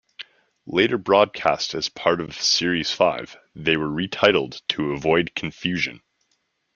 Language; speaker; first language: English; native; English